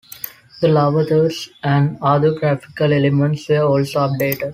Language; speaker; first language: English; non-native, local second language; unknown